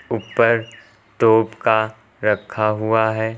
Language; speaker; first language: Hindi; native; Hindi